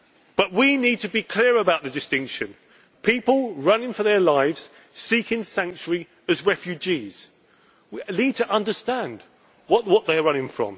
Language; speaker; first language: English; native; English